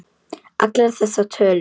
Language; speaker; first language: Icelandic; non-native, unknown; Polish